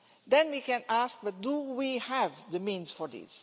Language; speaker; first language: English; non-native, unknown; Portuguese